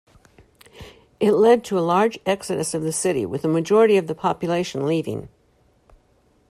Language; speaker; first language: English; native; English